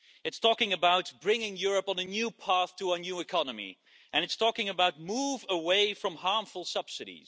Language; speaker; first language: English; non-native, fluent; Dutch